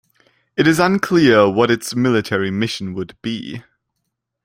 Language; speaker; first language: English; non-native, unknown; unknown